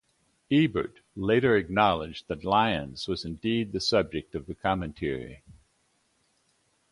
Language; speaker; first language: English; native; English